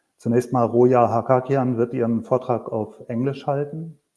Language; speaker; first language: German; native; German